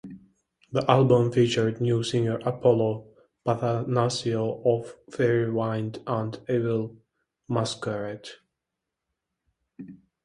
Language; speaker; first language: English; native; English